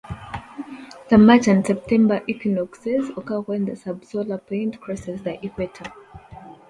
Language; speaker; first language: English; non-native, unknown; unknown